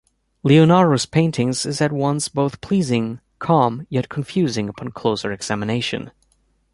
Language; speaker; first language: English; native; English